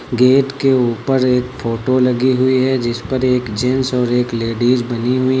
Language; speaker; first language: Hindi; native; Hindi